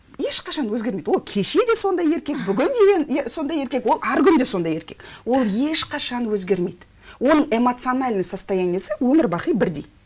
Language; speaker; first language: Kazakh; non-native, local second language; Russian